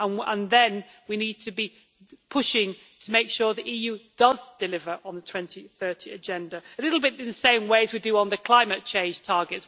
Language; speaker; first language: English; native; English